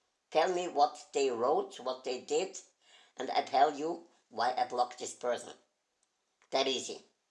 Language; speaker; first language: English; non-native, fluent; German